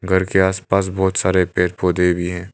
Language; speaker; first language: Hindi; non-native, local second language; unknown